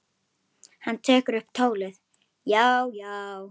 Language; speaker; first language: Icelandic; native; Icelandic